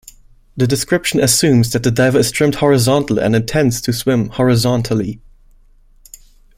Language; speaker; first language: English; non-native, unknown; German